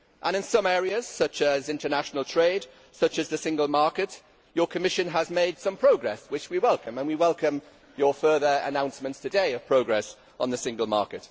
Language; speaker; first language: English; native; English